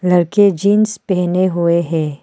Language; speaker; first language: Hindi; non-native, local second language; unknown